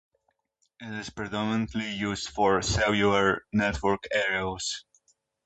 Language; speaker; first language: English; non-native, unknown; Russian